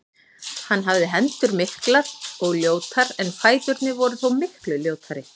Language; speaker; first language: Icelandic; native; Icelandic